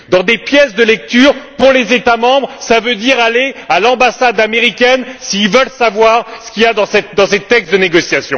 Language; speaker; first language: French; native; French